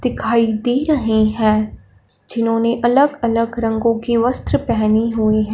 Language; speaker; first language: Hindi; non-native, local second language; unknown